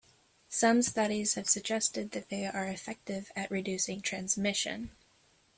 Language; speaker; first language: English; native; English